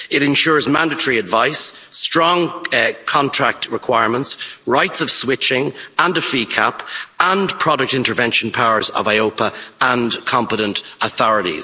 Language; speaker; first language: English; native; English